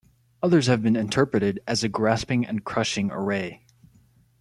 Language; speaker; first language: English; native; English